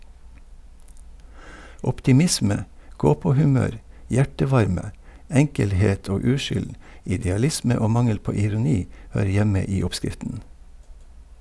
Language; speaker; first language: Norwegian; native; Norwegian